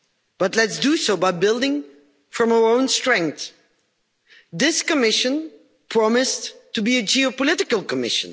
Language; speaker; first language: English; non-native, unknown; Dutch